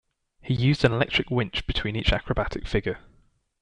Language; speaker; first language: English; native; English